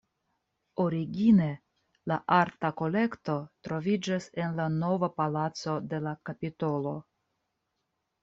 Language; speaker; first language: Esperanto; non-native, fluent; Russian